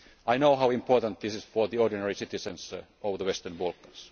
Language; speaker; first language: English; non-native, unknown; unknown